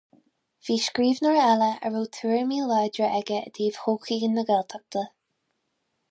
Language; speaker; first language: Irish; non-native, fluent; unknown